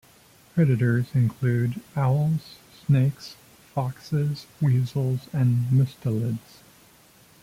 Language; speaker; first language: English; native; English